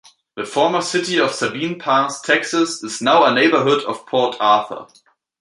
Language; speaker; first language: English; native; English